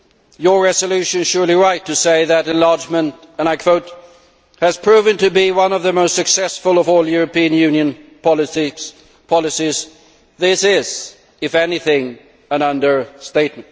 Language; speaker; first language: English; non-native, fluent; Swedish